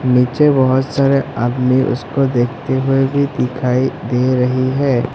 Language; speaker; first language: Hindi; non-native, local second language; Assamese